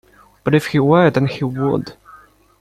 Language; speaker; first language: English; non-native, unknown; Polish